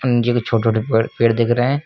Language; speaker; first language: Hindi; native; Hindi